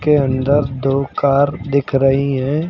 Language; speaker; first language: Hindi; native; Hindi